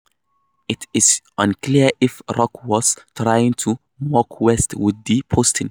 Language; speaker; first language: English; non-native, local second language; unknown